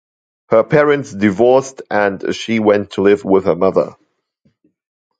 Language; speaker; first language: English; non-native, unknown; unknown